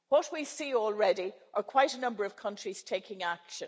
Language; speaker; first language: English; native; English